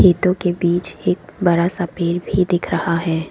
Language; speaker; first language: Hindi; non-native, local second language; Assamese